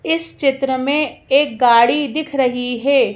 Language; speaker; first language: Hindi; native; Hindi